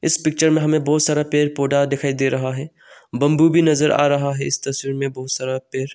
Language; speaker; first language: Hindi; non-native, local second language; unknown